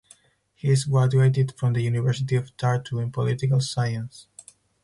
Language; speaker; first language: English; non-native, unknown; Spanish